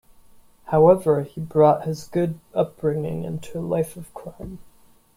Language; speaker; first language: English; non-native, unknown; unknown